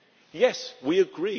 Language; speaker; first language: English; native; English